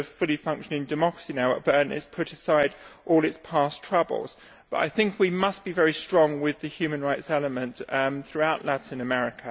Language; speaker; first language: English; native; English